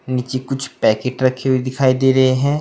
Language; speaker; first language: Hindi; native; Hindi